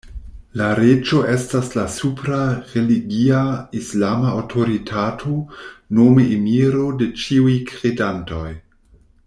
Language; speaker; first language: Esperanto; non-native, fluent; German